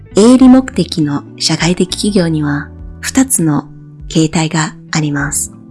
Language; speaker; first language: Japanese; native; Japanese